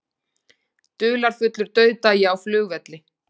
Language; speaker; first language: Icelandic; native; Icelandic